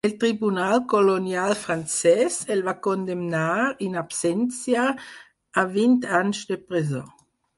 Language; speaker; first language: Catalan; non-native, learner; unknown